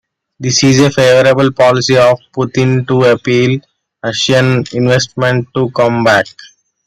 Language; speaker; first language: English; non-native, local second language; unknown